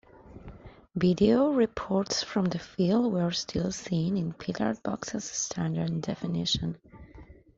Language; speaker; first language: English; non-native, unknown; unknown